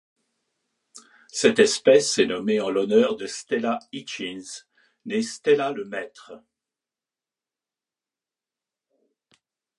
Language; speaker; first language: French; native; French